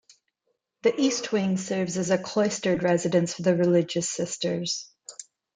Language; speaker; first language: English; non-native, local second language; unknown